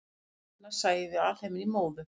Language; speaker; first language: Icelandic; native; Icelandic